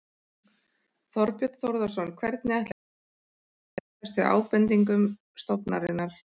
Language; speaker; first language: Icelandic; native; Icelandic